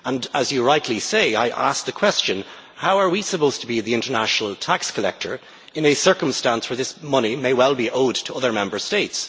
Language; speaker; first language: English; native; English